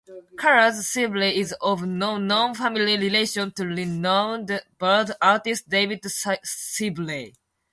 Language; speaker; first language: English; non-native, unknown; Japanese